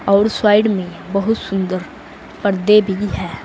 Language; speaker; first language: Hindi; native; Hindi